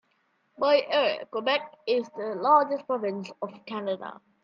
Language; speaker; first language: English; native; English